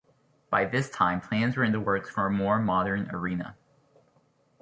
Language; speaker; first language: English; native; English